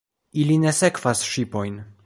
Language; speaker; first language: Esperanto; non-native, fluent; Polish